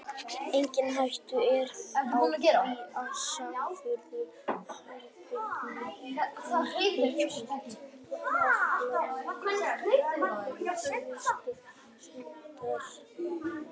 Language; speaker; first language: Icelandic; native; Icelandic